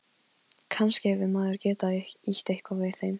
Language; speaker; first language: Icelandic; non-native, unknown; Polish